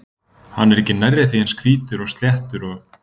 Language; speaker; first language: Icelandic; native; Icelandic